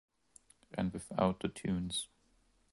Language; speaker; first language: English; non-native, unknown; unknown